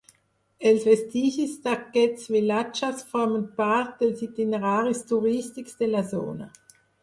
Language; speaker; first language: Catalan; non-native, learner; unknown